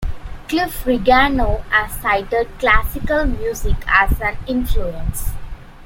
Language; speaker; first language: English; non-native, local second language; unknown